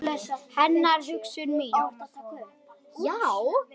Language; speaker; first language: Icelandic; native; Icelandic